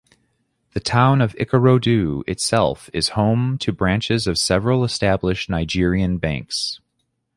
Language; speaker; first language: English; native; English